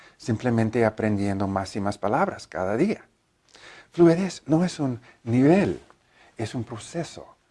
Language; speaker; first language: Spanish; non-native, learner; English